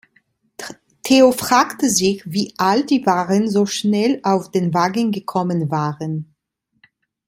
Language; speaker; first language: German; non-native, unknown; Italian